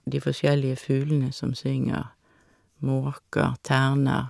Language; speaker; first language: Norwegian; native; Norwegian